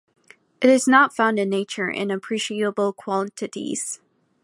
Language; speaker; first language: English; native; English